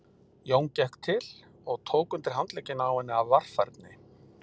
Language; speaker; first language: Icelandic; native; Icelandic